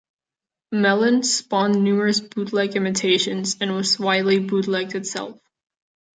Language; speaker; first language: English; non-native, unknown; Catalan